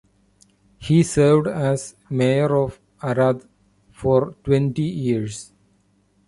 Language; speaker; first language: English; non-native, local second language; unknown